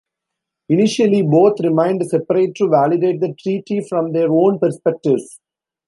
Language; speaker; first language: English; non-native, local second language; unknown